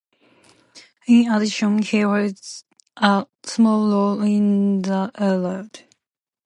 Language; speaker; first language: English; non-native, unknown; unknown